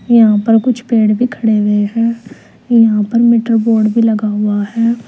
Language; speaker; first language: Hindi; native; Hindi